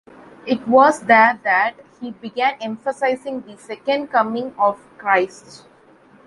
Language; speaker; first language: English; non-native, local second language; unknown